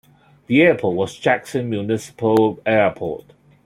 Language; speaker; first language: English; non-native, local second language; Cantonese